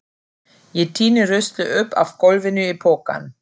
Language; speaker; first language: Icelandic; non-native, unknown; German